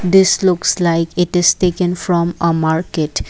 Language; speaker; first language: English; non-native, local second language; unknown